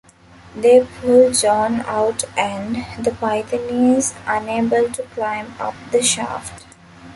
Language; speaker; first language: English; non-native, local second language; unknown